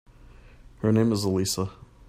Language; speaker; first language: English; native; English